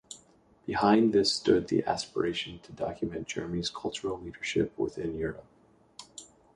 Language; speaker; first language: English; native; English